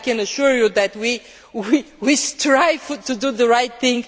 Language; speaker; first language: English; non-native, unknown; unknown